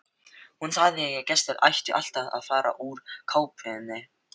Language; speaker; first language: Icelandic; non-native, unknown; Filipino